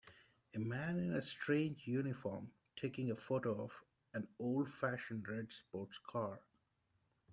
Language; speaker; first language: English; non-native, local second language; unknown